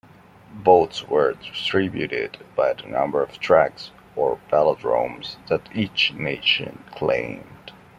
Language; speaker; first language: English; non-native, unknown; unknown